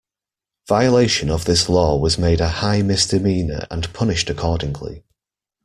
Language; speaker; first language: English; native; English